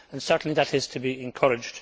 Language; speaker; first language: English; native; English